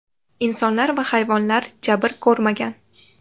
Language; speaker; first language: Uzbek; native; Uzbek